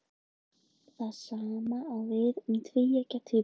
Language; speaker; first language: Icelandic; native; Icelandic